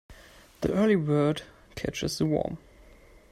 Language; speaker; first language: English; non-native, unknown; German